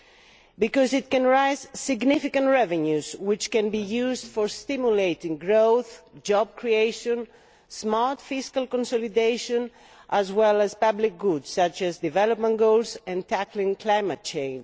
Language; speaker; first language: English; non-native, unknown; Greek